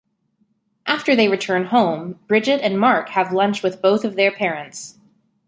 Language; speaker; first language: English; native; English